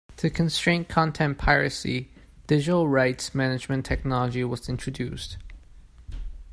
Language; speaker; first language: English; non-native, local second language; Cantonese